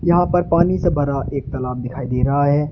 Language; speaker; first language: Hindi; native; Hindi